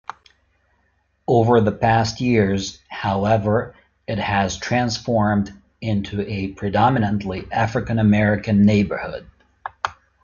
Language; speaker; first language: English; native; English